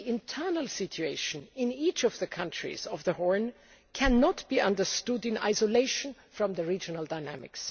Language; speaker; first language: English; non-native, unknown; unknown